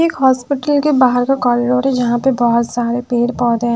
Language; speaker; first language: Hindi; non-native, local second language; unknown